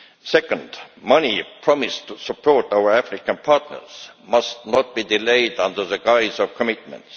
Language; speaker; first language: English; non-native, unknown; Estonian